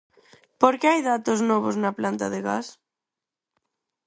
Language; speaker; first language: Galician; non-native, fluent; Spanish